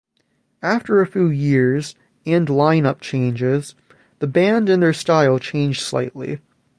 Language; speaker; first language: English; native; English